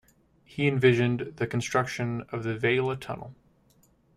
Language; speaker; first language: English; native; English